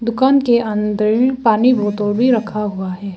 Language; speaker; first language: Hindi; non-native, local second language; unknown